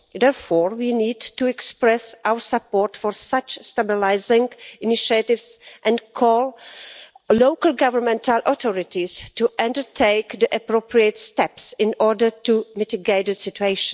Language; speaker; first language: English; non-native, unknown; Czech